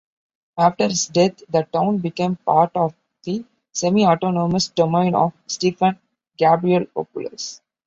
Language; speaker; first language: English; non-native, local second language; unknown